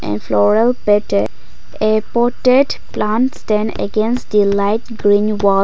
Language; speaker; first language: English; non-native, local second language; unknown